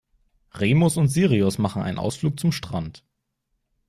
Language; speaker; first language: German; native; German